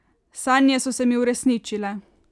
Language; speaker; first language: Slovenian; native; Slovenian